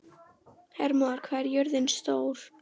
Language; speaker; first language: Icelandic; native; Icelandic